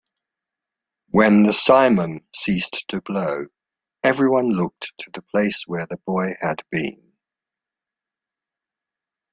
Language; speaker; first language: English; native; English